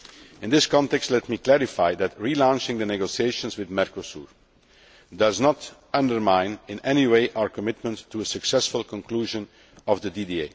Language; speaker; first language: English; non-native, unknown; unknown